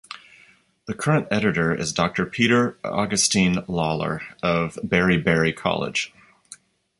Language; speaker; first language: English; native; English